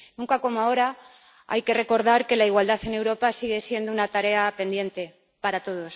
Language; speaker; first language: Spanish; native; Spanish